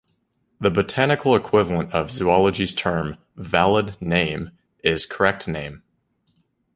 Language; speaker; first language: English; native; English